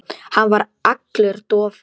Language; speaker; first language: Icelandic; non-native, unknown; Polish